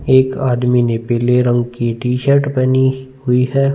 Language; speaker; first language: Hindi; non-native, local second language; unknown